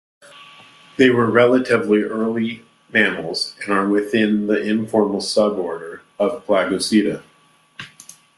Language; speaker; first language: English; native; English